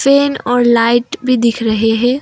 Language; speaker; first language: Hindi; non-native, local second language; Assamese